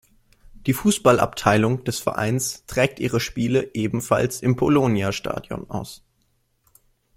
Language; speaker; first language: German; native; German